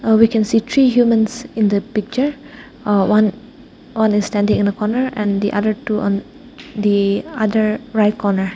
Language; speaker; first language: English; non-native, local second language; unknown